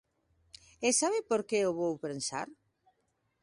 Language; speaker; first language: Galician; native; Galician